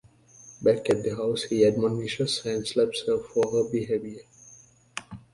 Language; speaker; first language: English; native; English